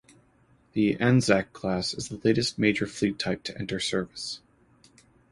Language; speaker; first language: English; native; English